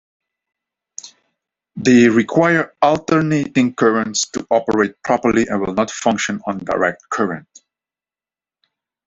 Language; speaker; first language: English; non-native, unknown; Dutch